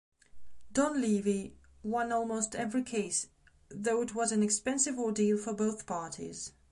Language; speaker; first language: English; non-native, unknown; Belarusian